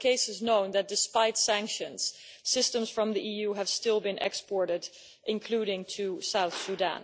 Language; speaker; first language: English; non-native, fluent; Dutch